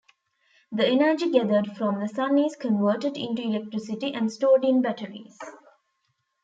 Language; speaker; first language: English; non-native, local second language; Tamil